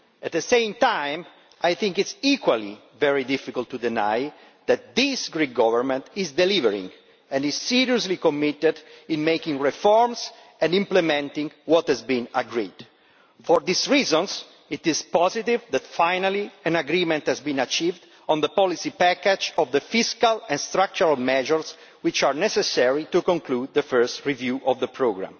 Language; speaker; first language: English; non-native, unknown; Italian